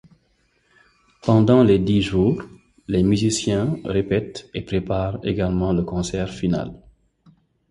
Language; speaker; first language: French; non-native, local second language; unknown